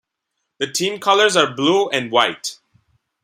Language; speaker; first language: English; non-native, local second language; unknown